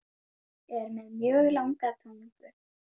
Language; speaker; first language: Icelandic; native; Icelandic